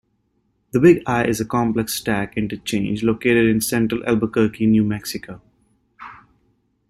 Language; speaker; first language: English; native; English